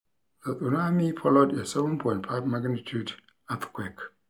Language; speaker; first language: English; non-native, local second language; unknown